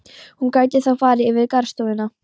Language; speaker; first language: Icelandic; non-native, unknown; Polish